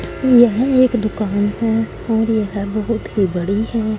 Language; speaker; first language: Hindi; non-native, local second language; Punjabi